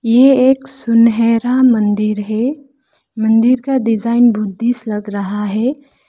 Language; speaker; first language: Hindi; non-native, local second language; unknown